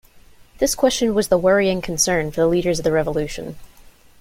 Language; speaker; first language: English; native; English